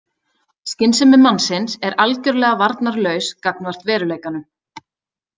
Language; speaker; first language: Icelandic; native; Icelandic